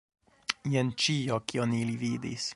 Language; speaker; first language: Esperanto; non-native, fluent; English